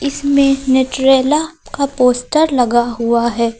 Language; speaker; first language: Hindi; native; Hindi